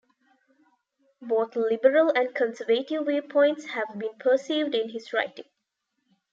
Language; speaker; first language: English; non-native, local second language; Tamil